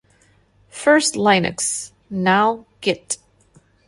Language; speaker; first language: English; non-native, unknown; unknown